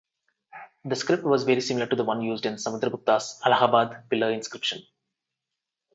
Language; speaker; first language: English; non-native, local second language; Telugu